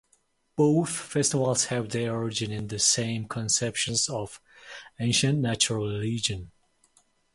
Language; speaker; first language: English; non-native, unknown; Mongolian